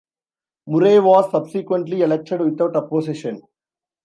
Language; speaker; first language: English; non-native, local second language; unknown